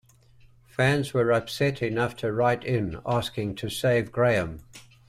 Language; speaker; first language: English; native; English